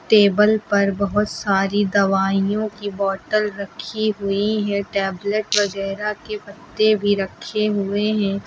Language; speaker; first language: Hindi; native; Hindi